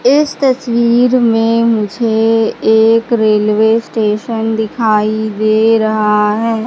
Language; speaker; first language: Hindi; native; Hindi